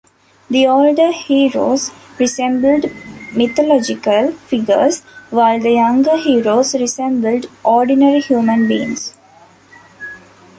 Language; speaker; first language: English; non-native, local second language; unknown